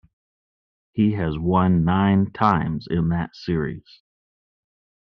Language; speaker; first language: English; native; English